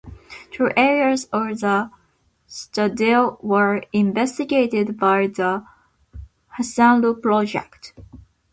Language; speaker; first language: English; non-native, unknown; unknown